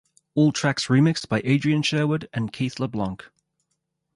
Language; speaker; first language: English; native; English